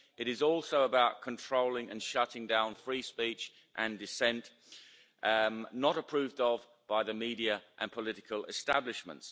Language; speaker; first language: English; native; English